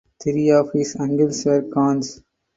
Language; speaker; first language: English; non-native, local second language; Tamil